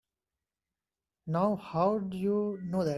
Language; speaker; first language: English; non-native, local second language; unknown